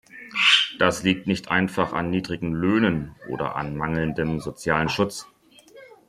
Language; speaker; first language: German; native; German